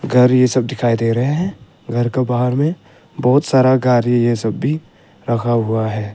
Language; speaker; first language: Hindi; non-native, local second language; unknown